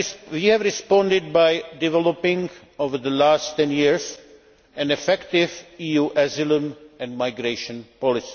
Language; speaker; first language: English; non-native, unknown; Czech